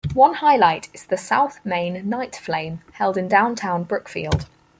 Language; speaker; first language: English; native; English